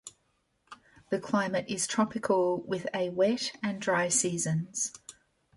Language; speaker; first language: English; native; English